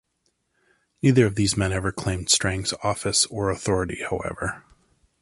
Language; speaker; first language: English; native; English